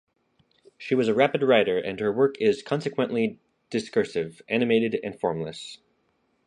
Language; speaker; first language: English; native; English